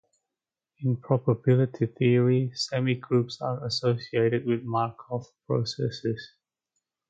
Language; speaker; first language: English; native; English